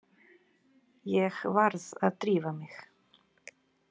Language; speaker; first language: Icelandic; native; Icelandic